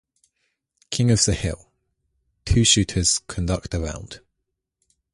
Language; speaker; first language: English; native; English